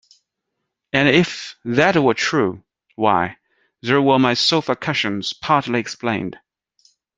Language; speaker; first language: English; non-native, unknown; Chinese